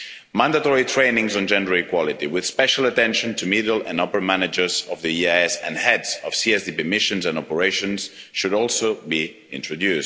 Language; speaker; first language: English; non-native, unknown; Spanish